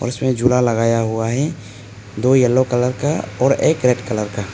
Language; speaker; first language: Hindi; non-native, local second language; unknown